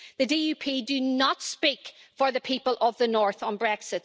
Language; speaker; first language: English; native; English